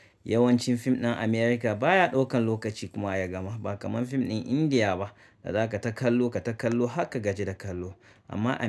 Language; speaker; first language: Hausa; native; Hausa